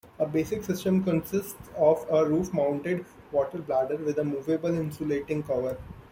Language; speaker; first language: English; non-native, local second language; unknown